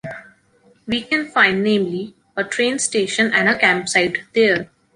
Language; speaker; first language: English; non-native, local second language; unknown